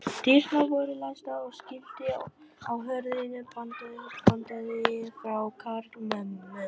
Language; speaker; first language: Icelandic; non-native, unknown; Vietnamese